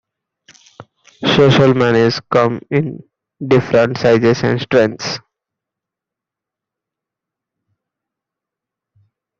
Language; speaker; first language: English; non-native, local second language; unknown